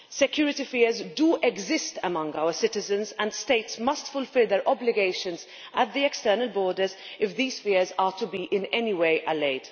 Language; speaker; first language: English; non-native, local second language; Maltese